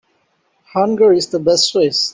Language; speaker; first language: English; non-native, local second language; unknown